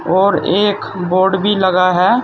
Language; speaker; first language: Hindi; native; Hindi